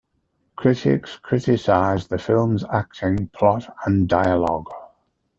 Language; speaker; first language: English; native; English